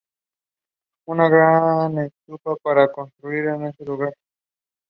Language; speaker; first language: English; non-native, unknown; Spanish